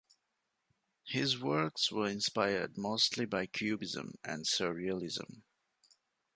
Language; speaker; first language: English; non-native, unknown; Divehi